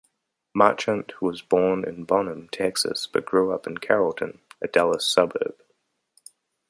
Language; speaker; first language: English; native; English